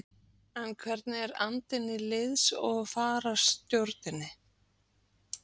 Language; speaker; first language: Icelandic; native; Icelandic